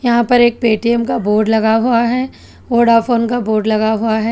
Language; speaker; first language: Hindi; non-native, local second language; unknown